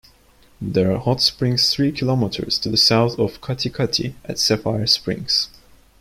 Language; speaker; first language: English; non-native, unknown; Turkish